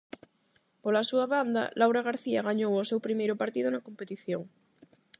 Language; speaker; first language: Galician; non-native, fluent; Spanish